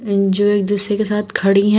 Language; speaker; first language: Hindi; native; Hindi